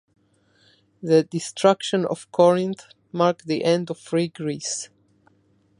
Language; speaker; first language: English; non-native, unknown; Spanish